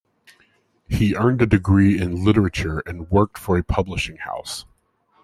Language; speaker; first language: English; native; English